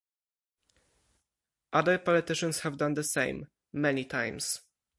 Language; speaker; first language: English; non-native, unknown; Polish